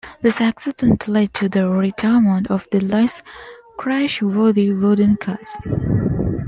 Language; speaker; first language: English; non-native, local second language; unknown